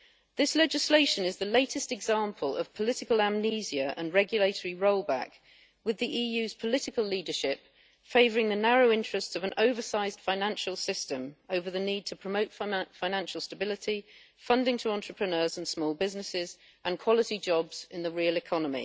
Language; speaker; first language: English; native; English